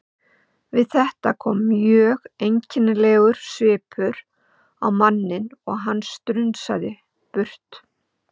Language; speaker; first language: Icelandic; native; Icelandic